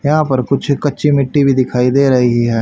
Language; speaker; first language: Hindi; native; Hindi